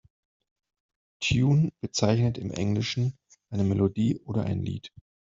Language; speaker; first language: German; non-native, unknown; Spanish